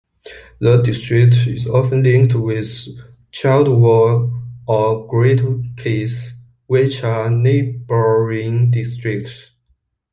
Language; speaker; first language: English; non-native, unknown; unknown